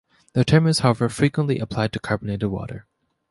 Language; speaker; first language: English; native; English